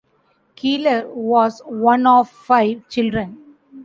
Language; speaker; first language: English; non-native, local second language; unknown